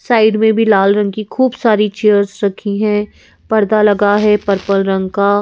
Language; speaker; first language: Hindi; native; Hindi